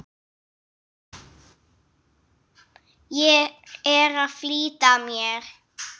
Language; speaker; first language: Icelandic; non-native, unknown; English